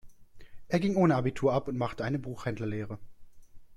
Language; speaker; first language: German; native; German